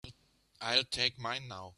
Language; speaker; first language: English; native; English